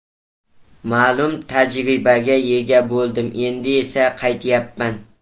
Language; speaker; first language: Uzbek; native; Uzbek